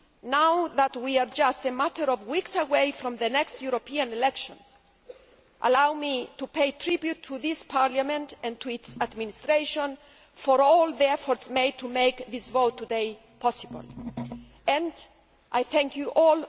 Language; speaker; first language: English; non-native, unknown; Greek